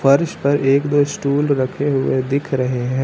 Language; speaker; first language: Hindi; native; Hindi